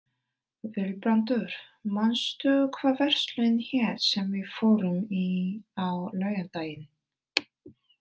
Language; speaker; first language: Icelandic; non-native, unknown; Korean